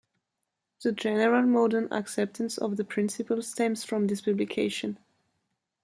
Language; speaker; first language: English; non-native, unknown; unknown